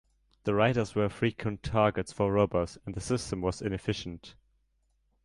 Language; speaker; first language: English; non-native, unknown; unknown